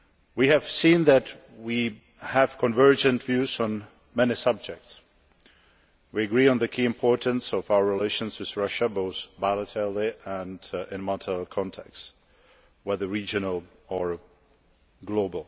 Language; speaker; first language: English; non-native, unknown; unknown